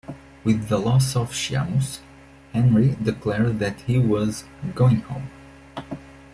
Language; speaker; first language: English; non-native, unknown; Portuguese